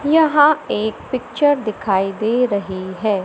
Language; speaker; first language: Hindi; native; Hindi